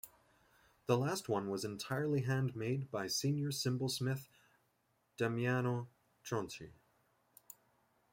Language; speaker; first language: English; native; English